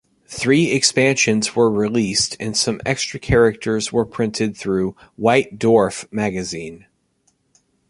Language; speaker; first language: English; native; English